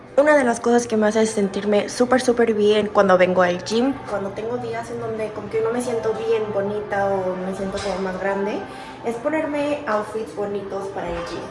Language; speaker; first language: Spanish; non-native, fluent; Korean